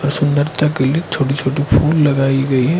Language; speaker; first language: Hindi; non-native, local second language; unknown